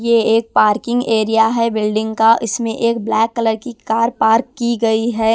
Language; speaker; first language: Hindi; non-native, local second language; Punjabi